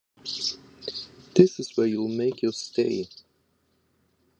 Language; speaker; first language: English; non-native, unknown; German